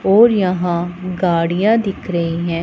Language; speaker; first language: Hindi; non-native, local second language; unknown